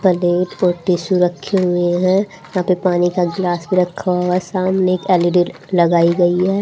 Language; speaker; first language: Hindi; native; Hindi